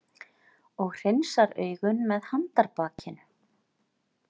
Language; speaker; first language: Icelandic; native; Icelandic